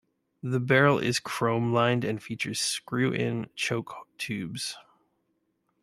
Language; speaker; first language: English; native; English